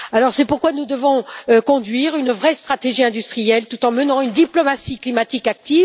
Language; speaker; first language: French; native; French